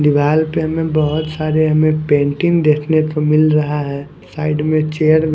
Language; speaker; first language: Hindi; non-native, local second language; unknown